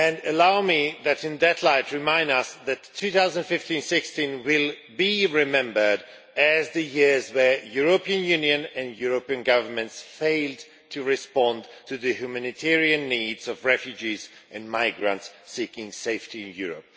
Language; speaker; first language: English; non-native, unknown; Swedish